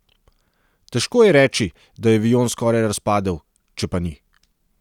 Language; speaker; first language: Slovenian; non-native, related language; Serbian